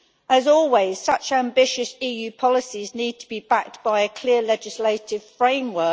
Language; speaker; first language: English; native; English